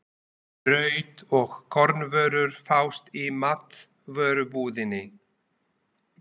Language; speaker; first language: Icelandic; non-native, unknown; Slovak